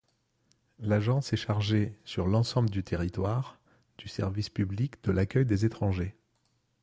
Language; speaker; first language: French; non-native, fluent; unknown